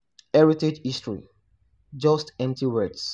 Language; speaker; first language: English; non-native, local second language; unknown